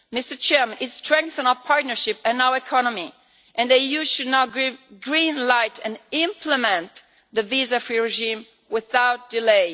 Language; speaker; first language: English; non-native, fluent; Italian